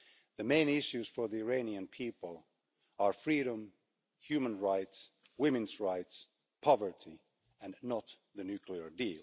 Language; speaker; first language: English; non-native, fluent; Finnish